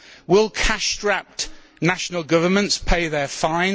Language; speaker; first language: English; native; English